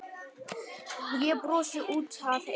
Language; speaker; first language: Icelandic; non-native, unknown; Vietnamese